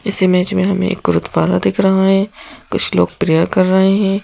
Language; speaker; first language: Hindi; native; Hindi